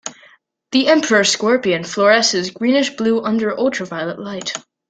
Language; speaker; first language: English; native; English